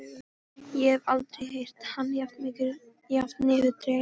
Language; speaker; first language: Icelandic; non-native, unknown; Polish